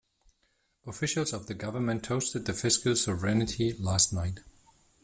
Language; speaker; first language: English; non-native, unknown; German